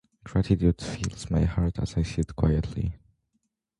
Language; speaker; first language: English; non-native, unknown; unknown